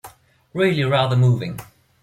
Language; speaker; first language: English; non-native, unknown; German